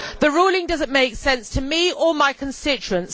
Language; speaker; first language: English; native; English